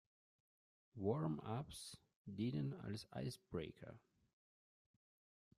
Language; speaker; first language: German; non-native, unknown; Russian